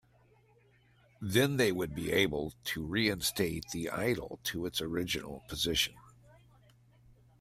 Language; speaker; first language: English; native; English